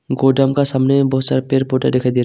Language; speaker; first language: Hindi; early bilingual, other home language; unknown